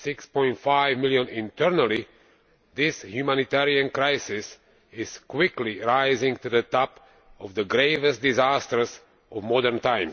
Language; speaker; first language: English; non-native, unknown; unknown